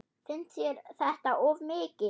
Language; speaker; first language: Icelandic; non-native, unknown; German